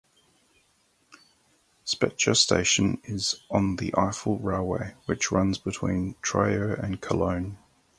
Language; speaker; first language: English; native; English